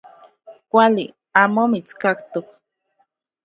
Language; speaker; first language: Central Puebla Nahuatl; native; Central Puebla Nahuatl